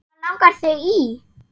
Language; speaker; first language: Icelandic; non-native, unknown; German